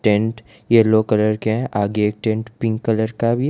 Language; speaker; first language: Hindi; non-native, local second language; Gujarati